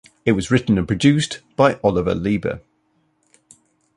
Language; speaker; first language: English; native; English